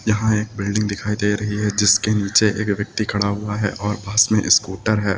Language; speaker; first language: Hindi; native; Hindi